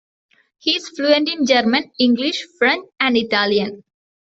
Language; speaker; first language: English; non-native, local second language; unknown